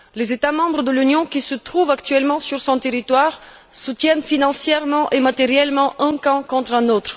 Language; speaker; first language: French; non-native, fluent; Bulgarian